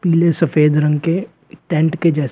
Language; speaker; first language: Hindi; native; Hindi